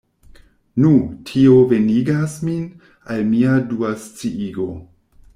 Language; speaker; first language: Esperanto; non-native, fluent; German